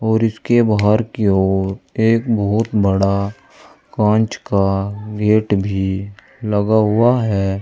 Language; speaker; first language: Hindi; native; Hindi